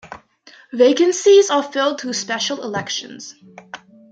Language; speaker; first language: English; native; English